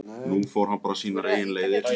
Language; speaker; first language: Icelandic; native; Icelandic